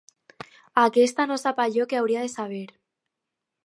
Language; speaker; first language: Catalan; non-native, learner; Spanish